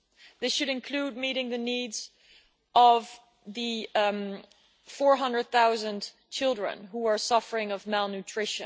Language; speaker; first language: English; non-native, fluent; Dutch